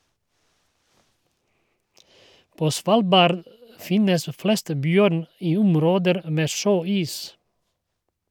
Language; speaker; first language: Norwegian; non-native, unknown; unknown